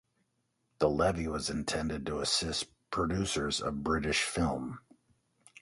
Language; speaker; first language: English; native; English